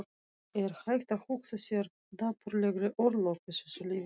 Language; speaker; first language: Icelandic; non-native, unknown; Russian